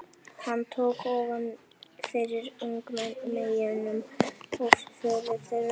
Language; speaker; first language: Icelandic; native; Icelandic